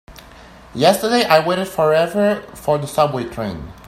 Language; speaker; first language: English; native; English